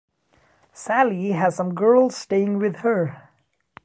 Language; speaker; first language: English; non-native, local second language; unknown